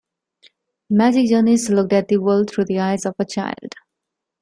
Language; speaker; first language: English; non-native, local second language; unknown